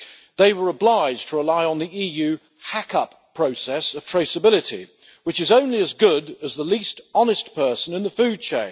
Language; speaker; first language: English; native; English